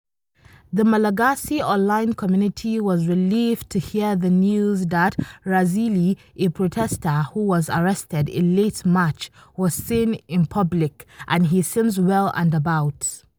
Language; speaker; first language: English; non-native, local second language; Hausa